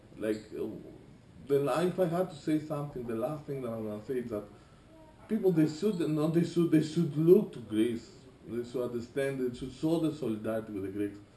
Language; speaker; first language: English; non-native, fluent; Greek